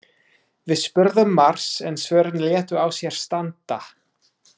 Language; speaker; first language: Icelandic; non-native, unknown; English